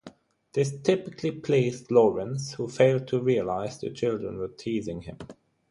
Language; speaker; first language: English; non-native, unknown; German